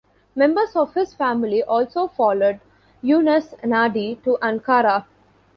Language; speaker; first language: English; non-native, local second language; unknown